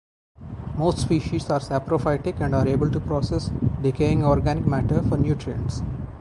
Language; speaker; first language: English; non-native, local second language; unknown